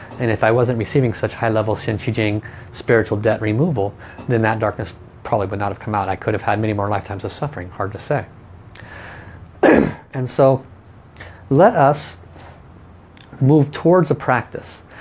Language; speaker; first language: English; native; English